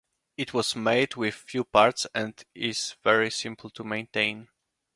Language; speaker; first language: English; non-native, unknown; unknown